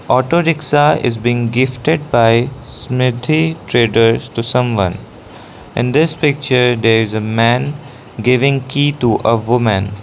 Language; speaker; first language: English; non-native, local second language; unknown